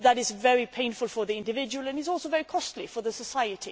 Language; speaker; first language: English; non-native, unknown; Swedish